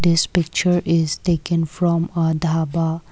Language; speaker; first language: English; non-native, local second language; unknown